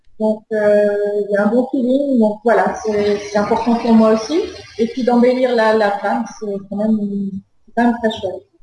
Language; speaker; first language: French; native; French